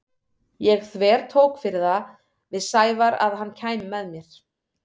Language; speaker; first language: Icelandic; native; Icelandic